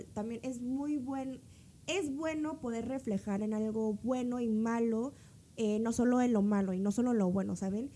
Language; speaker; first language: Spanish; early bilingual, other home language; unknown